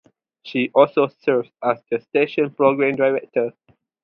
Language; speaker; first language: English; non-native, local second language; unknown